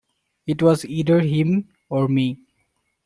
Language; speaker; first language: English; non-native, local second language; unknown